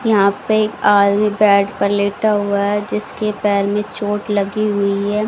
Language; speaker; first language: Hindi; native; Hindi